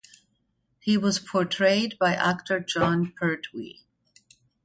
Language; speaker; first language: English; non-native, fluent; German